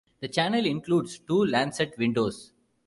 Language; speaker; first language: English; non-native, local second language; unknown